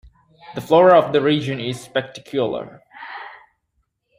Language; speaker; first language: English; native; English